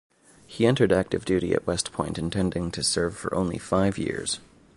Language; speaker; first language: English; native; English